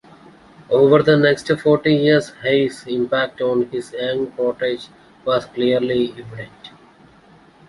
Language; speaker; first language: English; non-native, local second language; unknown